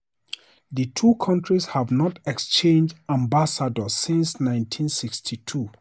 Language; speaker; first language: English; non-native, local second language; Hausa